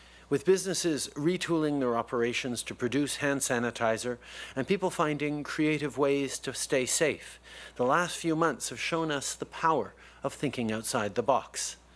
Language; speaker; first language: English; native; English